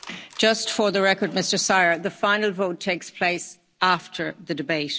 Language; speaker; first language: English; native; English